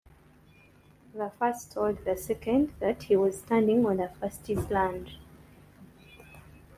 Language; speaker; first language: English; non-native, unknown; Ganda